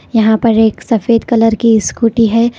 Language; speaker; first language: Hindi; non-native, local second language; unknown